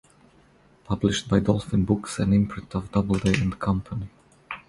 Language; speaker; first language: English; non-native, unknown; Croatian